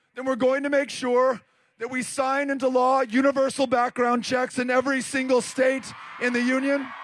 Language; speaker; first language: English; native; English